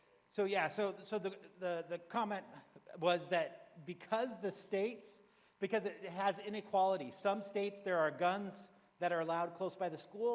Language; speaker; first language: English; native; English